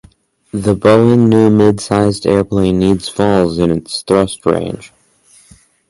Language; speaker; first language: English; native; English